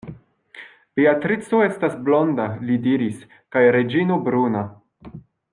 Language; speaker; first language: Esperanto; non-native, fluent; French